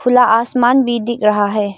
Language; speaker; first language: Hindi; non-native, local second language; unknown